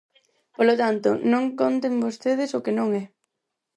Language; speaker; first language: Galician; non-native, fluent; Spanish